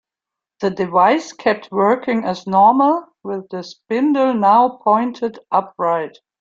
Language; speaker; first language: English; non-native, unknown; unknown